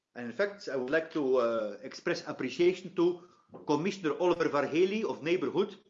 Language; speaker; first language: English; non-native, fluent; Dutch